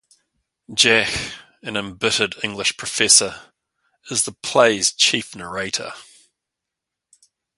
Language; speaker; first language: English; native; English